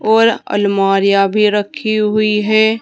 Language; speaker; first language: Hindi; native; Hindi